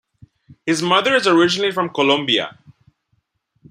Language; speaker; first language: English; non-native, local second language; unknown